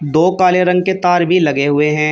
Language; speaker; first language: Hindi; native; Hindi